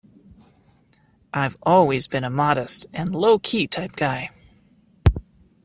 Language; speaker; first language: English; native; English